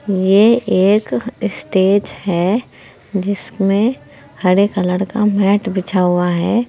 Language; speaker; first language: Hindi; native; Hindi